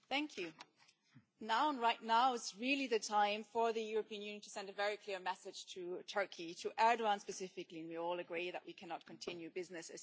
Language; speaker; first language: English; non-native, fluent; German